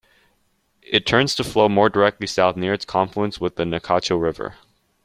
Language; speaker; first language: English; native; English